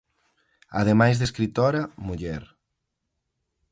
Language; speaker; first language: Galician; native; Galician